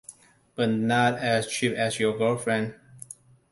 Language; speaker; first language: English; non-native, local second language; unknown